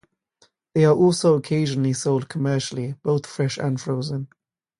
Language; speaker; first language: English; native; English